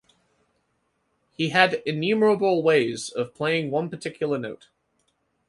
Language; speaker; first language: English; native; English